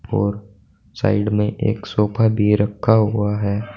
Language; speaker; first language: Hindi; native; Hindi